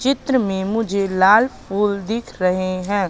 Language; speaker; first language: Hindi; native; Hindi